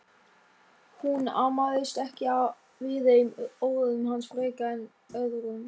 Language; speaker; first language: Icelandic; non-native, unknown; German